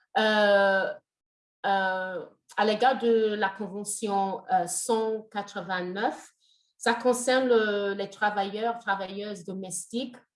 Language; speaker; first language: French; non-native, fluent; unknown